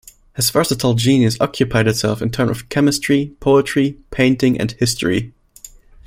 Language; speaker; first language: English; non-native, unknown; German